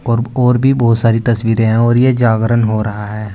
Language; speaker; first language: Hindi; native; Hindi